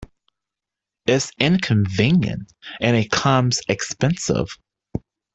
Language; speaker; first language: English; native; English